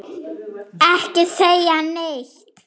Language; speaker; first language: Icelandic; non-native, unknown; German